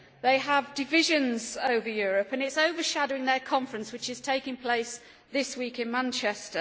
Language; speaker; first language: English; native; English